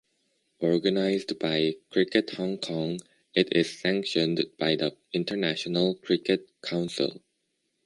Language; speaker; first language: English; native; English